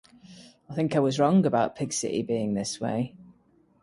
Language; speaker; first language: English; native; English